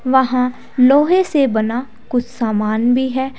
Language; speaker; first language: Hindi; native; Hindi